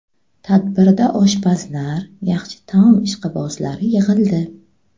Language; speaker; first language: Uzbek; native; Uzbek